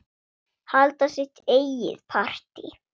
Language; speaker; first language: Icelandic; non-native, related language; Swedish